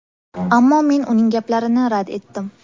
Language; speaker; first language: Uzbek; native; Uzbek